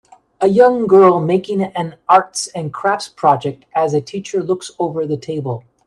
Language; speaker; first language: English; native; English